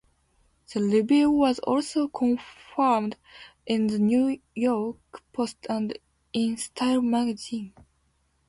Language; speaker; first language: English; non-native, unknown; Japanese